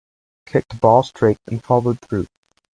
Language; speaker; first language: English; native; English